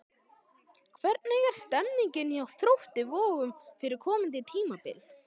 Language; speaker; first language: Icelandic; native; Icelandic